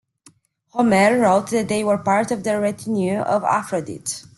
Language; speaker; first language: English; non-native, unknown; Romanian